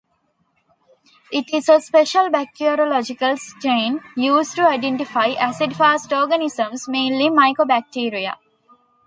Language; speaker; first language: English; non-native, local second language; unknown